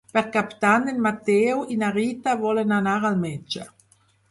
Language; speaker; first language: Catalan; non-native, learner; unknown